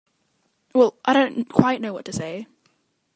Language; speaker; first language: English; native; English